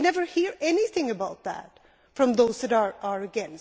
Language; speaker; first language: English; non-native, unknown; Swedish